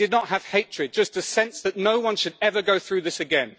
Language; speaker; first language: English; native; English